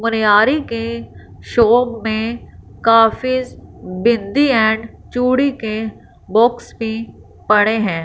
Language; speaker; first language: Hindi; non-native, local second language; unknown